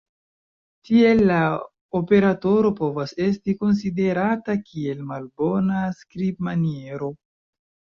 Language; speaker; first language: Esperanto; non-native, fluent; Chinese